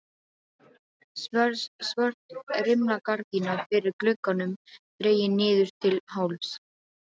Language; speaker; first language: Icelandic; non-native, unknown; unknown